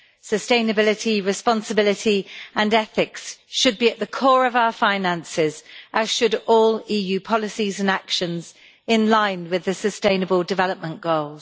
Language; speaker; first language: English; native; English